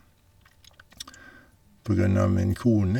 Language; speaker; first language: Norwegian; native; Norwegian